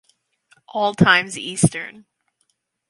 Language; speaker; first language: English; native; English